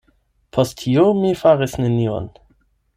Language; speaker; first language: Esperanto; non-native, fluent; German